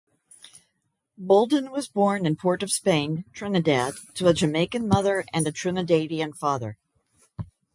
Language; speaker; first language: English; native; English